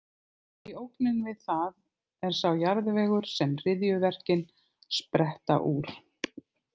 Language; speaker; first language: Icelandic; native; Icelandic